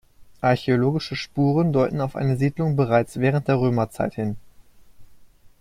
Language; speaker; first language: German; native; German